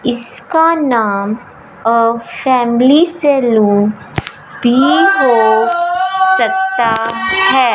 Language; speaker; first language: Hindi; non-native, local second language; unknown